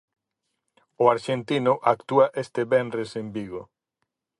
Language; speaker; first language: Galician; native; Galician